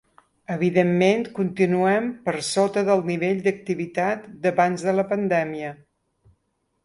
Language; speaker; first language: Catalan; native; Catalan